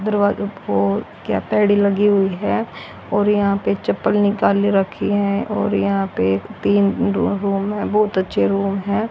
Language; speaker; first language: Hindi; native; Hindi